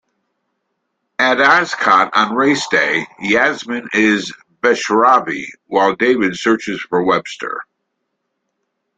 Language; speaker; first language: English; native; English